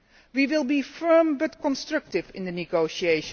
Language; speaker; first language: English; non-native, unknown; Dutch